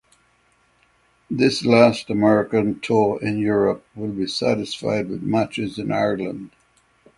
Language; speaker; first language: English; native; English